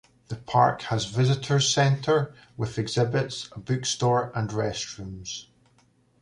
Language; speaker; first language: English; native; English